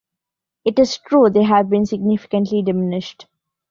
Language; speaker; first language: English; non-native, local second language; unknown